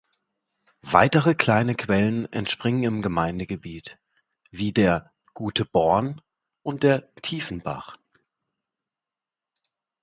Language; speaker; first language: German; native; German